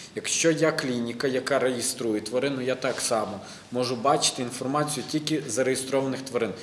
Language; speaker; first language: Ukrainian; non-native, local second language; Russian